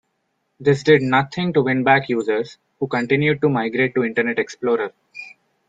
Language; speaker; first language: English; non-native, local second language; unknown